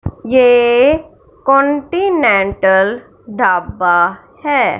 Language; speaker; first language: Hindi; non-native, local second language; Punjabi